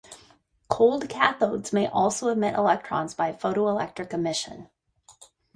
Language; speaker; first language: English; native; English